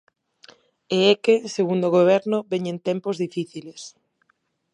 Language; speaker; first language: Galician; non-native, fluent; Spanish